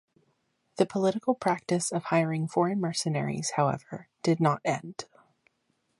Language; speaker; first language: English; native; English